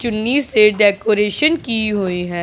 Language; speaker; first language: Hindi; non-native, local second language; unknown